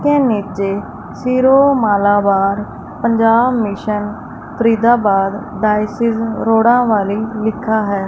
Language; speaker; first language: Hindi; non-native, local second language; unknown